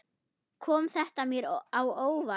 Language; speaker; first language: Icelandic; non-native, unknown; German